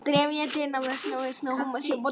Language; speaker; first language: Icelandic; native; Icelandic